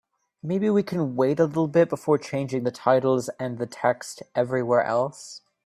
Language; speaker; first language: English; native; English